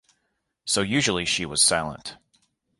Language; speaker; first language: English; native; English